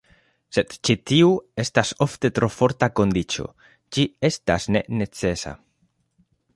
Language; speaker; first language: Esperanto; non-native, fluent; Spanish